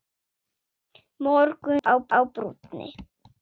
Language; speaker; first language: Icelandic; non-native, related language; Swedish